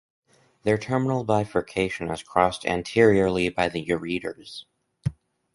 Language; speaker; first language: English; native; English